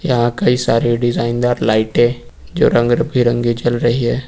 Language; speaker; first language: Hindi; native; Hindi